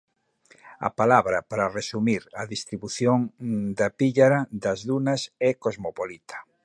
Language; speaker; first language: Galician; native; Galician